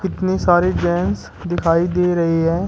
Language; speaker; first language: Hindi; native; Hindi